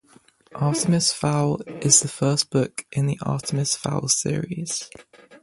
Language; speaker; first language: English; native; English